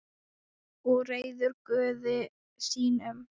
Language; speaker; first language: Icelandic; non-native, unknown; Thai